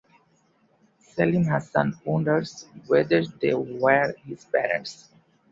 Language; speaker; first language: English; non-native, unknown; Bangla